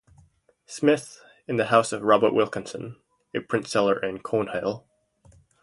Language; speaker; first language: English; native; English